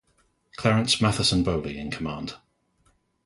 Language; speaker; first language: English; native; English